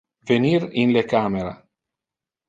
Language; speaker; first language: Interlingua; non-native, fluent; Italian